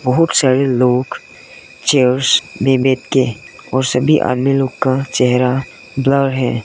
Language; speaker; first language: Hindi; non-native, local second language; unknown